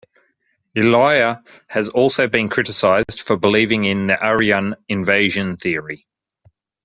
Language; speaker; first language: English; native; English